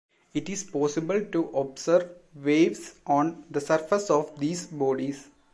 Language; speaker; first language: English; non-native, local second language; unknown